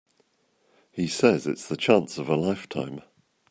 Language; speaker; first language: English; native; English